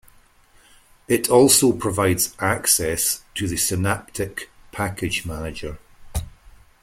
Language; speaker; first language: English; native; English